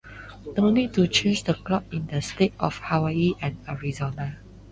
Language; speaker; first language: English; non-native, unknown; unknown